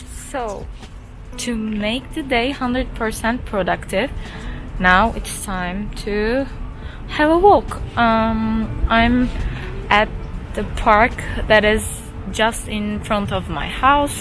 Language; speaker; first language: English; non-native, fluent; Turkish